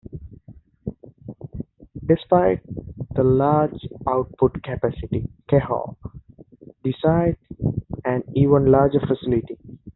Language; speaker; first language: English; native; English